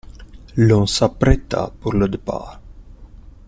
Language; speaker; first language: French; non-native, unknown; Italian